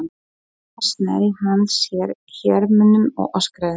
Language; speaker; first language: Icelandic; non-native, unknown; Polish